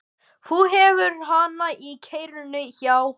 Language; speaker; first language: Icelandic; native; Icelandic